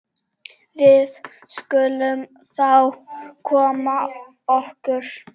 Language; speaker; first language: Icelandic; non-native, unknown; Czech